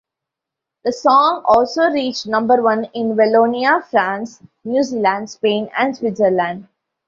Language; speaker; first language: English; non-native, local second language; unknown